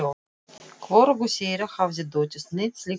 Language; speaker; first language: Icelandic; non-native, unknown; Russian